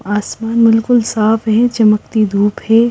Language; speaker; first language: Hindi; non-native, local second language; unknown